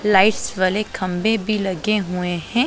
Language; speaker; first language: Hindi; non-native, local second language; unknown